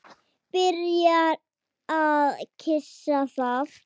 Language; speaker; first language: Icelandic; native; Icelandic